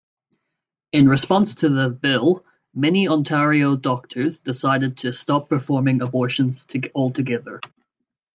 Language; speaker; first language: English; native; English